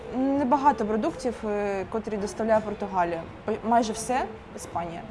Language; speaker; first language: Ukrainian; non-native, local second language; Russian